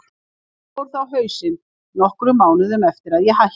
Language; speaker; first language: Icelandic; native; Icelandic